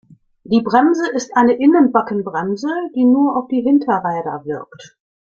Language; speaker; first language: German; native; German